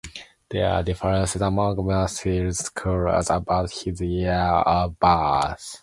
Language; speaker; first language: English; non-native, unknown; Japanese